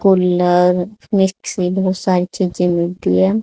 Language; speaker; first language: Hindi; native; Hindi